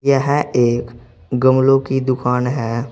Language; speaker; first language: Hindi; native; Hindi